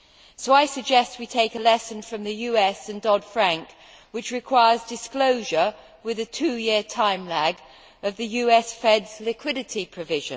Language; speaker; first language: English; native; English